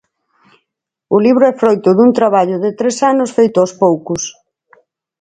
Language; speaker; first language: Galician; native; Galician